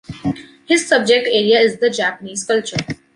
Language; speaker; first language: English; non-native, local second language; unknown